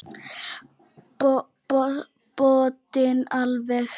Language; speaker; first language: Icelandic; native; Icelandic